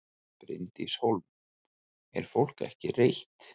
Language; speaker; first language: Icelandic; native; Icelandic